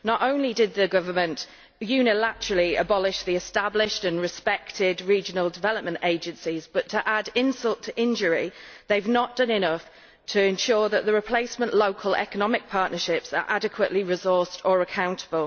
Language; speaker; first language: English; native; English